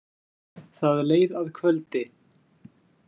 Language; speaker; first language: Icelandic; native; Icelandic